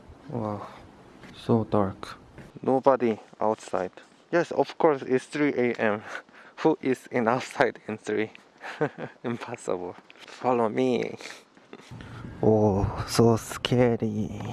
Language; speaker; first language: English; non-native, fluent; Korean